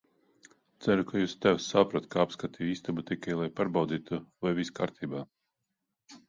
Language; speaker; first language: Latvian; non-native, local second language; Russian